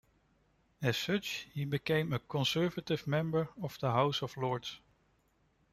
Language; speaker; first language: English; non-native, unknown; Dutch